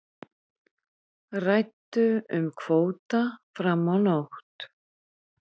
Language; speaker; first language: Icelandic; native; Icelandic